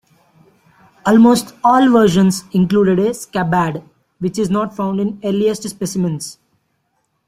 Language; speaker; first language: English; non-native, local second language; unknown